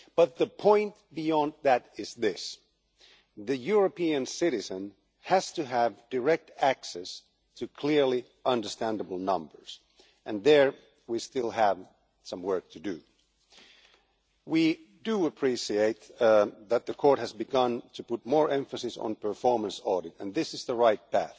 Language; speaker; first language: English; non-native, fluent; Finnish